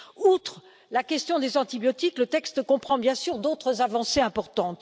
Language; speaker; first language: French; native; French